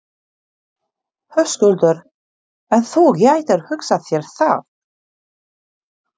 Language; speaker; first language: Icelandic; non-native, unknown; Polish